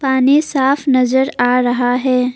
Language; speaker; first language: Hindi; non-native, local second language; Assamese